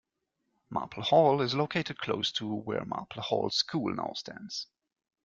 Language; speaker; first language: English; non-native, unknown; German